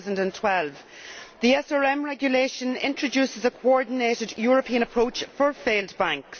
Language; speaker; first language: English; native; English